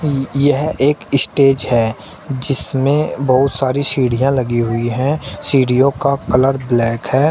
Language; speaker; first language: Hindi; native; Hindi